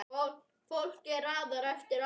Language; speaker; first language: Icelandic; native; Icelandic